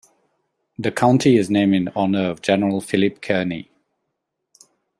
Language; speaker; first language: English; non-native, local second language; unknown